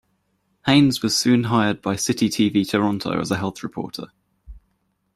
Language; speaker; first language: English; native; English